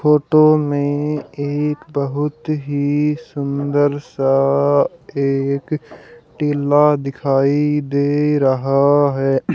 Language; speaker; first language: Hindi; native; Hindi